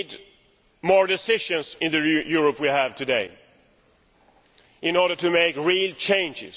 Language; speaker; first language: English; non-native, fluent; Swedish